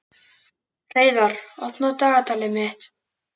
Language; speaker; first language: Icelandic; native; Icelandic